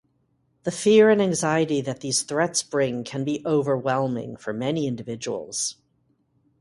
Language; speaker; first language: English; native; English